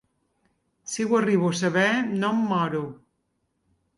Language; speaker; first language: Catalan; native; Catalan